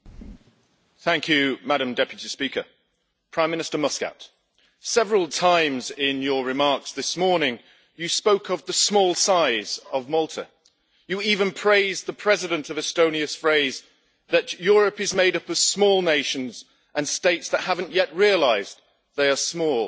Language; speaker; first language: English; native; English